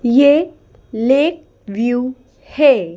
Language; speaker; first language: Hindi; native; Hindi